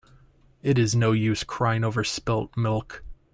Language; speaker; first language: English; native; English